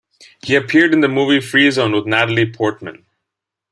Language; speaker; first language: English; non-native, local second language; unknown